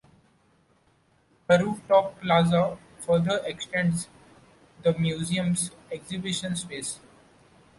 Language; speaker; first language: English; non-native, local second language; Marathi